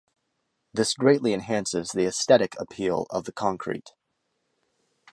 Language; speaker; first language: English; native; English